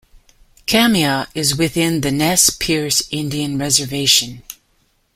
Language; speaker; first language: English; native; English